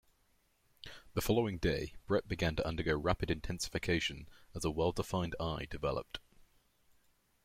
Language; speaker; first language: English; native; English